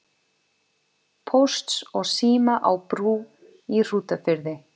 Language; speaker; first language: Icelandic; non-native, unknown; Portuguese